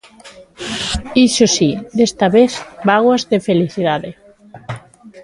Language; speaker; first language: Galician; native; Galician